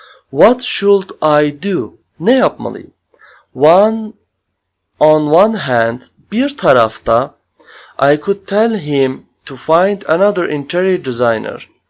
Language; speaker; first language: English; non-native, fluent; Turkish